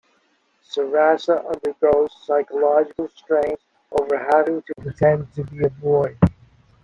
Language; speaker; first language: English; native; English